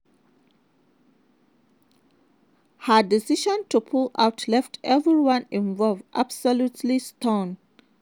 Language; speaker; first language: English; non-native, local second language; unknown